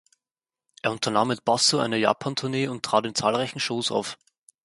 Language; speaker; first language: German; native; German